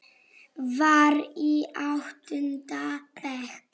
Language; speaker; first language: Icelandic; non-native, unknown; Polish